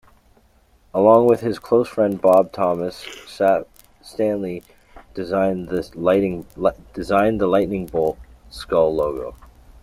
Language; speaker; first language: English; native; English